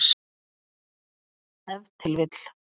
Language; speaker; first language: Icelandic; native; Icelandic